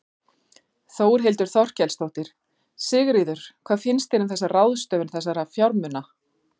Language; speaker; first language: Icelandic; native; Icelandic